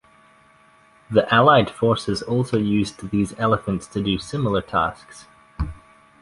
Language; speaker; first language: English; native; English